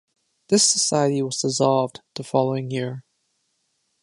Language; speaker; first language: English; non-native, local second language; Cantonese